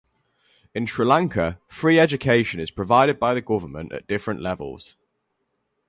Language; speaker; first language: English; native; English